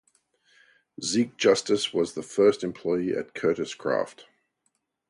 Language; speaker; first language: English; native; English